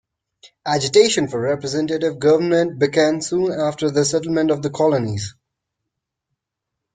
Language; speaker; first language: English; non-native, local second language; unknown